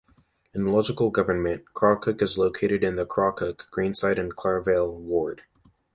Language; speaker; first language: English; native; English